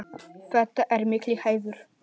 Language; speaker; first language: Icelandic; non-native, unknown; Polish